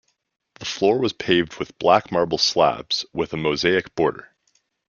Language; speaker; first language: English; native; English